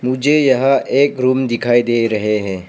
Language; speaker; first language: Hindi; non-native, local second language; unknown